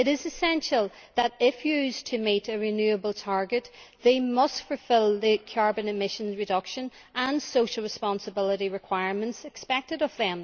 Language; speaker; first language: English; native; English